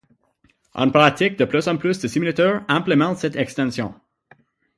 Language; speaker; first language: French; non-native, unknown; English